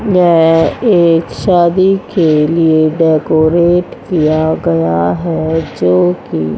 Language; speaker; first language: Hindi; native; Hindi